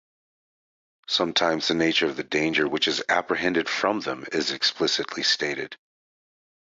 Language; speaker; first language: English; native; English